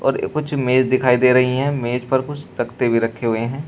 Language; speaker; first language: Hindi; native; Hindi